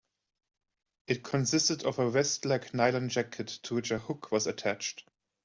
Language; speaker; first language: English; non-native, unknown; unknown